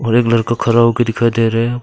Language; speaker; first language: Hindi; non-native, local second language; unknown